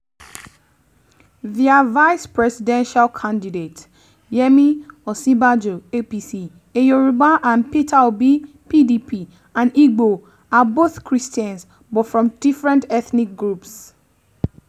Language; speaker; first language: English; non-native, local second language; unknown